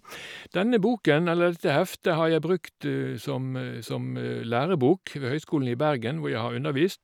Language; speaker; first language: Norwegian; native; Norwegian